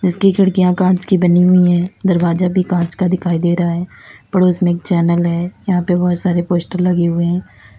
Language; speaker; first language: Hindi; native; Hindi